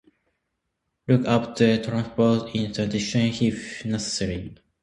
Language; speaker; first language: English; non-native, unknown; Japanese